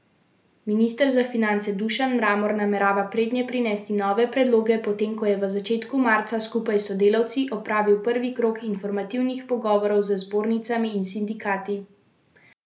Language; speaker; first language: Slovenian; native; Slovenian